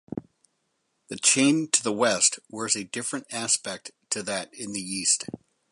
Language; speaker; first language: English; native; English